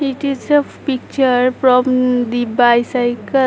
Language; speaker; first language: English; non-native, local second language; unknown